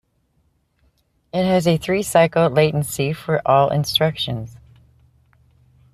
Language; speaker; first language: English; native; English